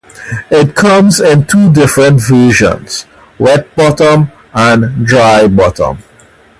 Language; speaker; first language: English; native; English